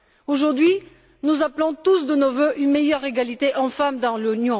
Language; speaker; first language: French; non-native, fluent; Bulgarian